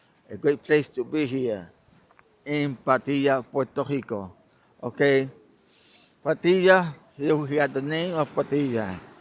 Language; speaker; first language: English; non-native, fluent; Spanish